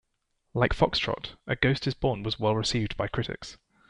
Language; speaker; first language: English; native; English